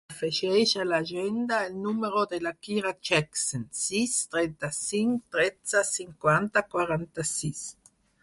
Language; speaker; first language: Catalan; non-native, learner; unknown